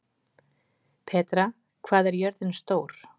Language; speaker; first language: Icelandic; native; Icelandic